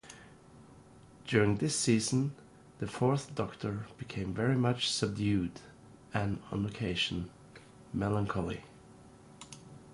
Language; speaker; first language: English; non-native, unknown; Norwegian